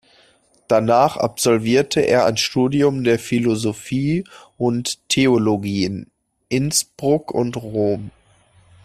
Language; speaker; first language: German; native; German